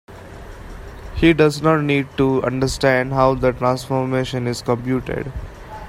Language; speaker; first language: English; non-native, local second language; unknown